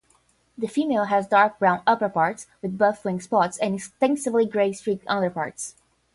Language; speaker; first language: English; non-native, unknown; Portuguese